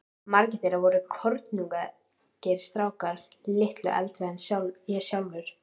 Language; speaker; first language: Icelandic; native; Icelandic